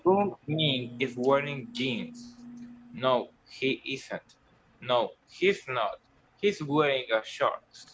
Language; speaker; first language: English; non-native, learner; Spanish